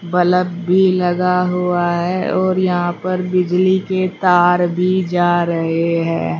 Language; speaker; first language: Hindi; native; Hindi